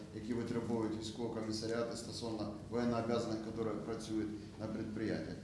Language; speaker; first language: Ukrainian; non-native, local second language; Russian